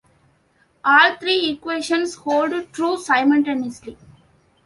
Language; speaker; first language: English; non-native, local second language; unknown